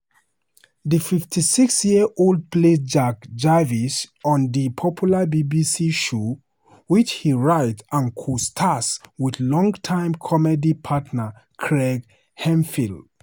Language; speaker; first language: English; non-native, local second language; Hausa